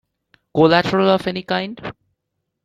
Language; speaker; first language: English; non-native, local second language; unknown